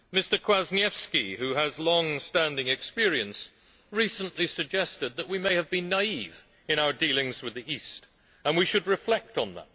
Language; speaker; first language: English; native; English